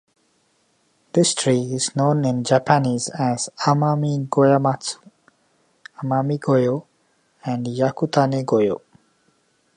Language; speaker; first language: English; non-native, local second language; Hindi